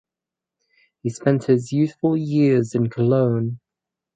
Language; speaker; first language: English; native; English